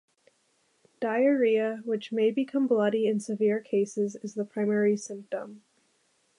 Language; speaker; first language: English; native; English